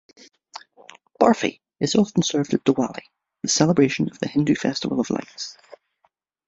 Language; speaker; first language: English; native; English